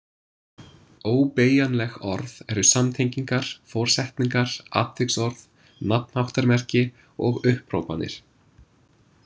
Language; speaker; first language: Icelandic; non-native, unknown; English